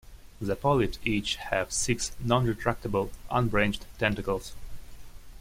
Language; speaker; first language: English; non-native, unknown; Russian